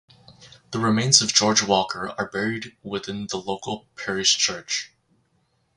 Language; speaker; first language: English; native; English